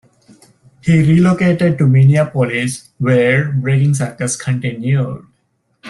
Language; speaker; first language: English; non-native, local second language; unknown